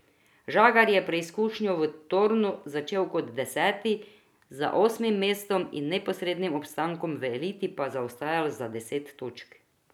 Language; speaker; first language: Slovenian; non-native, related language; Croatian